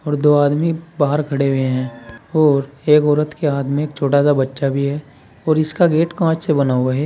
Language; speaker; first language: Hindi; native; Hindi